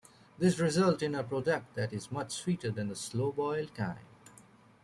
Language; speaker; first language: English; native; English